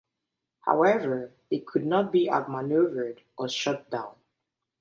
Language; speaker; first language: English; native; English